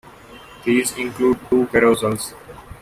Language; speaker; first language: English; non-native, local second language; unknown